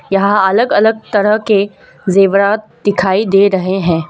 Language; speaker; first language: Hindi; non-native, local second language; Assamese